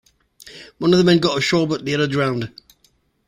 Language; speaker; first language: English; native; English